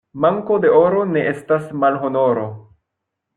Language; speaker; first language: Esperanto; non-native, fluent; French